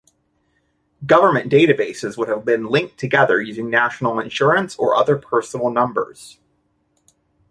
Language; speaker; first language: English; native; English